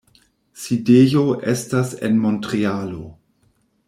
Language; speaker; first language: Esperanto; non-native, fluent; German